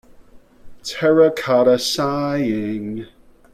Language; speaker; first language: English; native; English